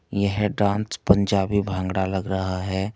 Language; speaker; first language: Hindi; native; Hindi